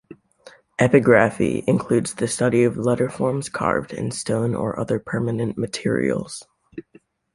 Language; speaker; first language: English; native; English